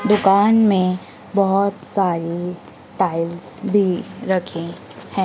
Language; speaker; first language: Hindi; native; Hindi